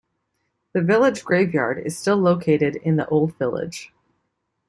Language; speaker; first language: English; native; English